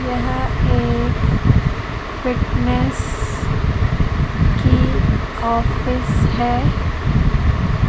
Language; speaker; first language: Hindi; native; Hindi